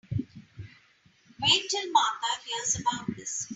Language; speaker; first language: English; non-native, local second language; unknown